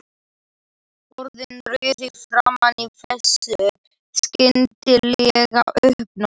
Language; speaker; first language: Icelandic; non-native, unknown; Slovak